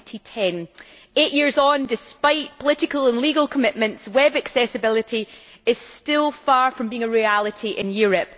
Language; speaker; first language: English; native; English